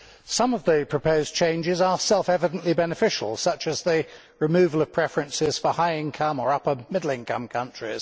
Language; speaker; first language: English; native; English